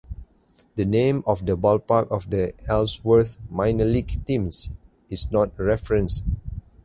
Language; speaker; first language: English; non-native, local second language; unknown